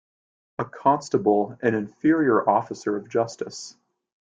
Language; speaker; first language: English; native; English